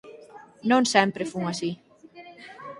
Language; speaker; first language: Galician; native; Galician